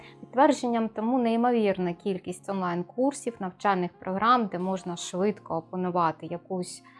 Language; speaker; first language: Ukrainian; non-native, local second language; Russian